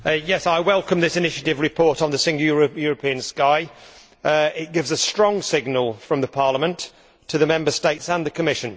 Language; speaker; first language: English; native; English